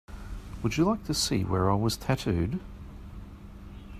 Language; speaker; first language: English; native; English